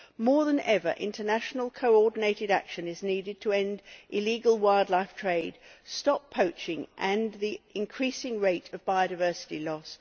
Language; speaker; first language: English; native; English